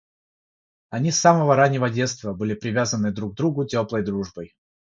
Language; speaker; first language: Russian; non-native, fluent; Georgian